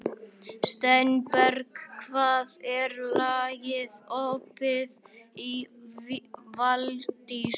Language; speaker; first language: Icelandic; native; Icelandic